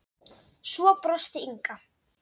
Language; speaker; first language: Icelandic; non-native, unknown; Dutch